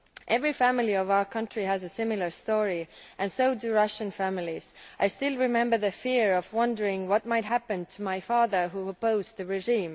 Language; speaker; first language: English; non-native, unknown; Estonian